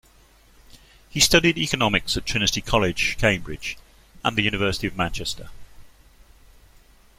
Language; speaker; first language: English; native; English